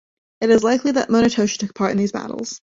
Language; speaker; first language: English; native; English